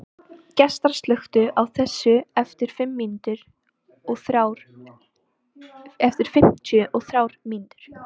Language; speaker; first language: Icelandic; native; Icelandic